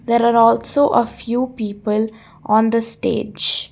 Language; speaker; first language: English; non-native, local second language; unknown